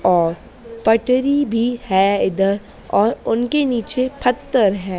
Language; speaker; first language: Hindi; native; Hindi